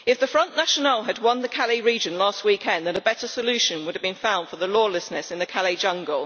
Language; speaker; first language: English; native; English